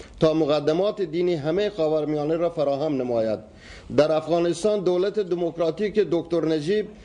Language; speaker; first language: Persian; non-native, local second language; Baluchi